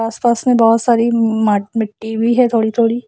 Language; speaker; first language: Hindi; non-native, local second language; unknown